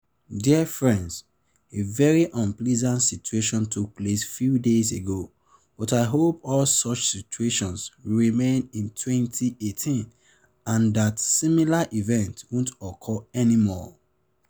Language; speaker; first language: English; non-native, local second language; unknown